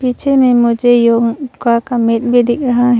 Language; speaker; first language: Hindi; non-native, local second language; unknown